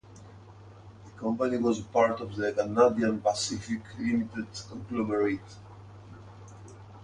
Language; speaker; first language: English; native; English